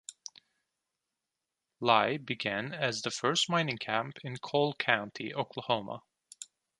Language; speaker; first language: English; non-native, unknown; Turkish